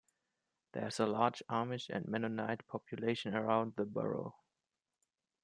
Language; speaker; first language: English; non-native, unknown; German